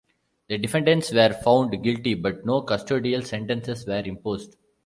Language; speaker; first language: English; non-native, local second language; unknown